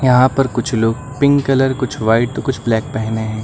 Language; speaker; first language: Hindi; native; Hindi